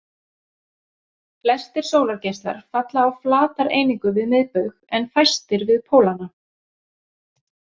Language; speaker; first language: Icelandic; native; Icelandic